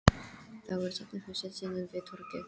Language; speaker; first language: Icelandic; non-native, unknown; English